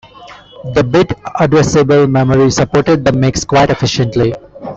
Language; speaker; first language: English; non-native, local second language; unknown